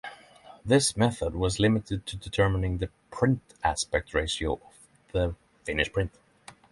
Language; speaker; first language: English; non-native, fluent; Norwegian